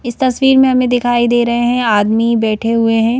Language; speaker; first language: Hindi; native; Hindi